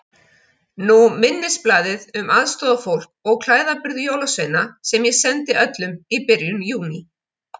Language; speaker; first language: Icelandic; native; Icelandic